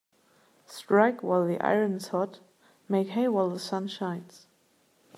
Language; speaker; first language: English; non-native, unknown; German